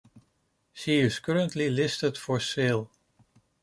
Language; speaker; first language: English; non-native, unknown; Dutch